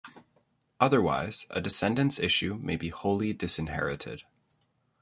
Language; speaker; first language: English; native; English